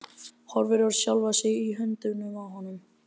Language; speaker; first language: Icelandic; native; Icelandic